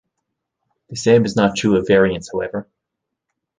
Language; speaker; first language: English; native; English